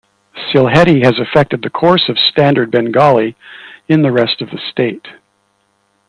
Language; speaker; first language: English; native; English